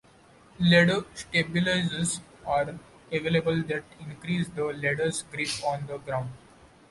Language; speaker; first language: English; non-native, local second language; Marathi